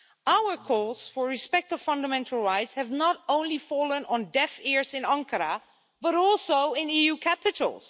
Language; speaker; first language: English; non-native, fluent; Dutch